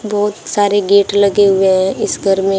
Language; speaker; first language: Hindi; native; Hindi